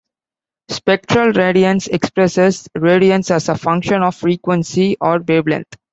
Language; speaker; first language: English; non-native, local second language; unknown